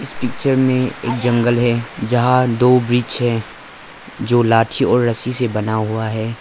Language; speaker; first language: Hindi; non-native, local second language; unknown